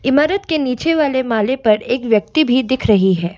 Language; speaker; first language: Hindi; non-native, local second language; Assamese